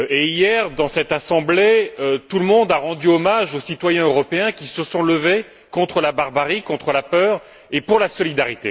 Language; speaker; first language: French; native; French